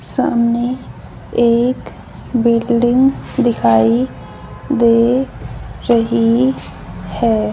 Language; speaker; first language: Hindi; native; Hindi